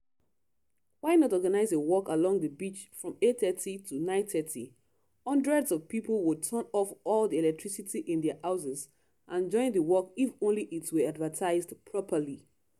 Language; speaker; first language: English; non-native, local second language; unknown